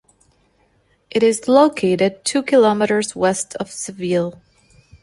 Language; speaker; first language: English; non-native, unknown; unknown